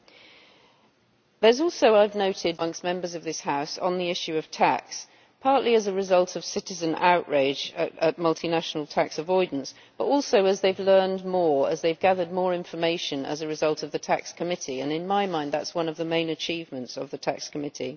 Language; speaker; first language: English; native; English